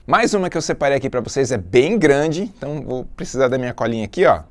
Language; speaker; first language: Portuguese; native; Portuguese